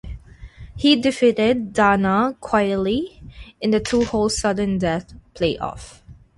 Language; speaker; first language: English; non-native, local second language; Filipino